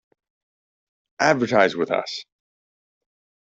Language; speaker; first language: English; native; English